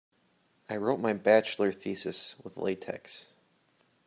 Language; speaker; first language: English; native; English